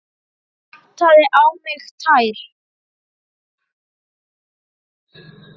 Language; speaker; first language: Icelandic; native; Icelandic